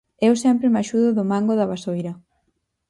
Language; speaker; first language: Galician; native; Galician